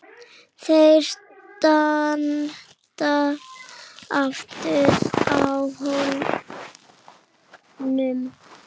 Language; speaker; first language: Icelandic; native; Icelandic